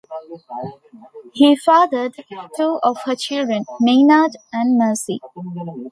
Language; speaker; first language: English; non-native, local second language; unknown